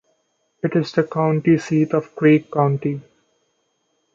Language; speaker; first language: English; non-native, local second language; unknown